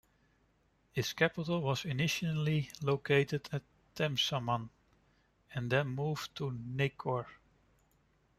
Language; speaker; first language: English; non-native, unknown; Dutch